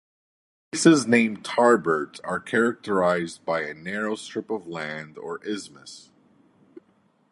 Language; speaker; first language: English; native; English